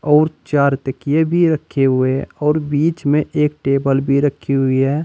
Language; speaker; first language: Hindi; native; Hindi